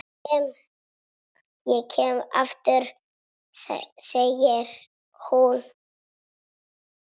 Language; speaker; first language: Icelandic; non-native, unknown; Italian